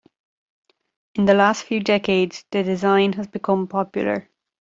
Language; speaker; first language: English; native; English